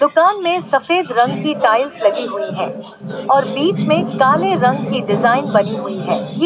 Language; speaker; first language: Hindi; native; Hindi